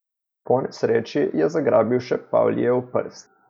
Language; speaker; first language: Slovenian; native; Slovenian